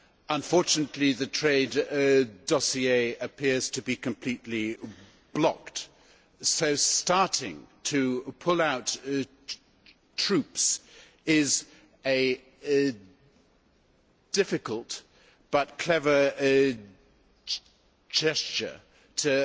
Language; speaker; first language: English; native; English